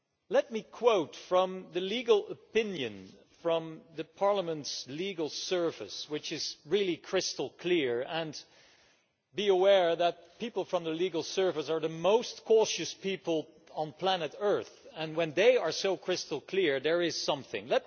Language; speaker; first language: English; non-native, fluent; Dutch